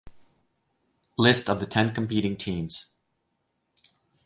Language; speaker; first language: English; native; English